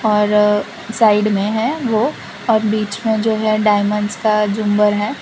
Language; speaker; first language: Hindi; non-native, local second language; Gujarati